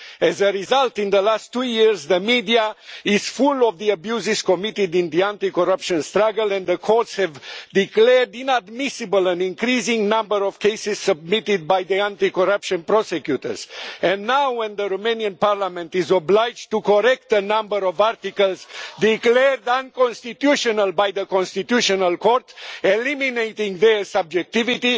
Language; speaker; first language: English; non-native, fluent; Romanian